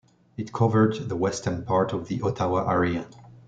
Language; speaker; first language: English; non-native, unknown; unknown